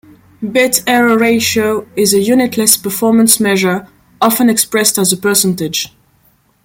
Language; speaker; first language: English; non-native, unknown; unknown